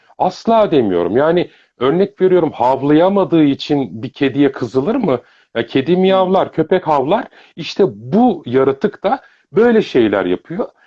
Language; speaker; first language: Turkish; early bilingual, heritage; Turkish